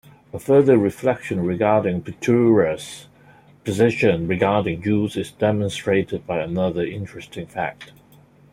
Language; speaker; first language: English; non-native, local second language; Cantonese